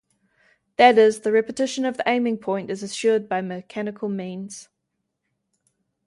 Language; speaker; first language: English; native; English